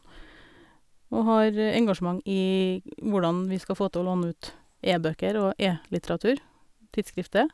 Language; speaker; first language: Norwegian; native; Norwegian